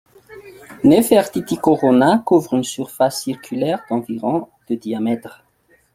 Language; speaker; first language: French; non-native, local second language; Malagasy